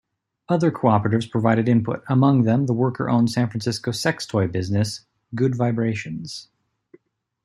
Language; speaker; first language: English; native; English